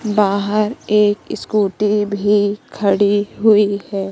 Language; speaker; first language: Hindi; native; Hindi